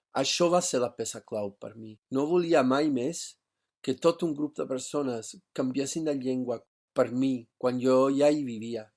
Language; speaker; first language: Catalan; non-native, fluent; English